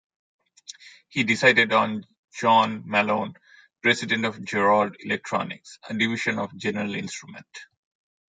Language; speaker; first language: English; non-native, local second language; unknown